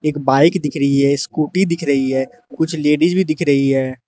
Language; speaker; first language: Hindi; non-native, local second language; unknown